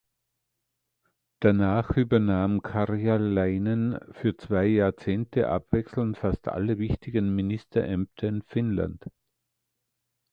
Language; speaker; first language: German; native; German